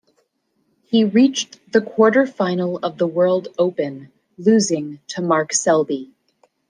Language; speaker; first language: English; native; English